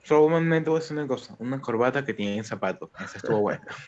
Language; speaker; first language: Spanish; native; Spanish